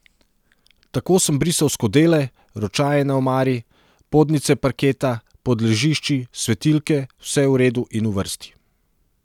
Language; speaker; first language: Slovenian; non-native, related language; Serbian